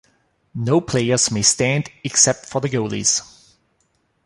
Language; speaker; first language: English; non-native, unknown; German